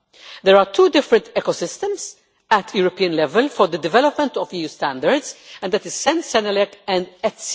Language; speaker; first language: English; non-native, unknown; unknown